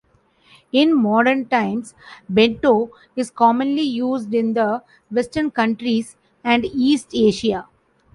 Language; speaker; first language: English; non-native, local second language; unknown